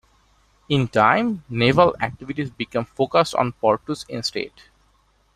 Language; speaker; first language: English; non-native, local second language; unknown